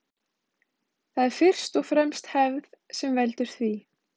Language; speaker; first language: Icelandic; native; Icelandic